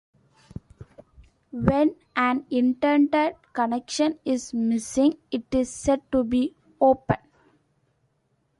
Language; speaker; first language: English; non-native, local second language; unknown